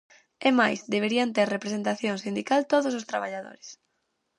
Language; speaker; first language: Galician; native; Galician